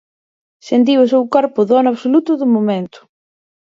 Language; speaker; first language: Galician; native; Galician